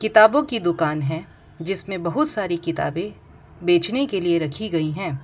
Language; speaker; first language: Hindi; non-native, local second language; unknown